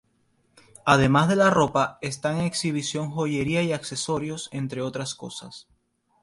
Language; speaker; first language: Spanish; native; Spanish